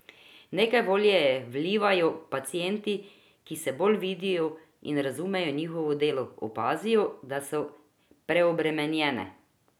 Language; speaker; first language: Slovenian; non-native, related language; Croatian